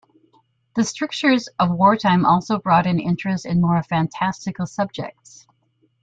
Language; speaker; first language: English; native; English